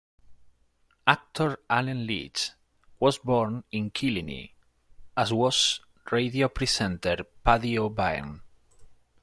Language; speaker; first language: English; non-native, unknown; Spanish